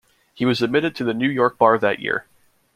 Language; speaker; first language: English; native; English